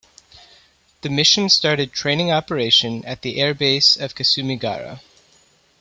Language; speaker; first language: English; native; English